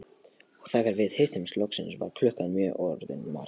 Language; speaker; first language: Icelandic; non-native, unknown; Polish